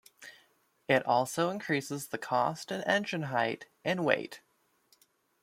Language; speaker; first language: English; native; English